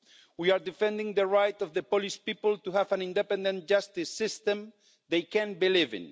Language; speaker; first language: English; non-native, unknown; Spanish